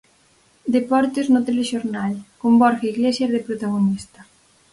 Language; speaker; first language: Galician; native; Galician